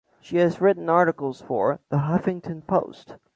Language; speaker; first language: English; native; English